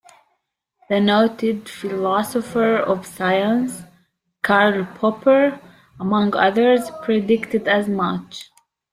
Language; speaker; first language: English; native; English